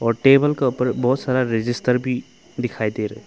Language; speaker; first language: Hindi; non-native, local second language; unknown